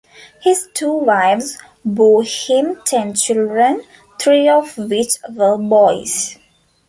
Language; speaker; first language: English; non-native, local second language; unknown